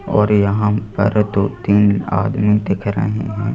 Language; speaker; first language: Hindi; native; Hindi